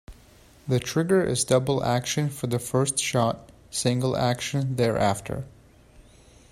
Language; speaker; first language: English; native; English